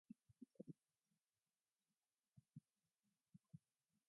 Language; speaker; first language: English; non-native, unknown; Mongolian